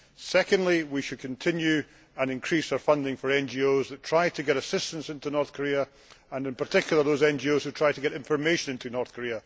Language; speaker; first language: English; native; English